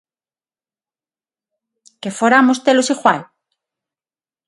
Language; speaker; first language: Galician; non-native, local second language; Spanish